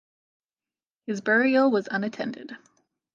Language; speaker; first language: English; native; English